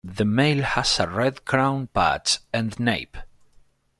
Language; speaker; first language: English; non-native, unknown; Spanish